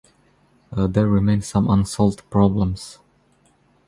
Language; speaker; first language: English; non-native, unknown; Croatian